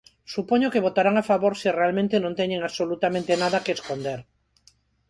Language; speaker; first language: Galician; non-native, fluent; Spanish